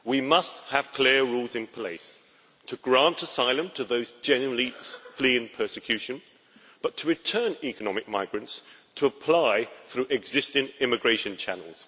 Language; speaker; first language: English; native; English